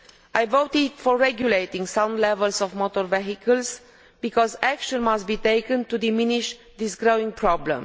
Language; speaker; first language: English; non-native, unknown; Romanian